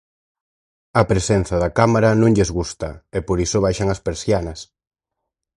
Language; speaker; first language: Galician; native; Galician